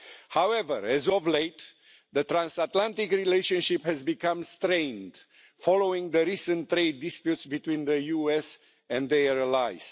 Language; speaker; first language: English; non-native, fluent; Romanian